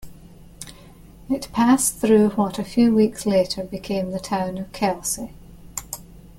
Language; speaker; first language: English; native; English